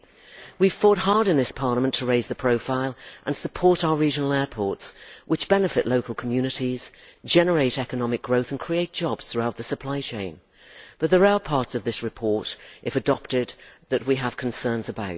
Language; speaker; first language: English; native; English